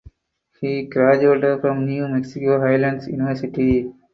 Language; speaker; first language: English; non-native, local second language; Tamil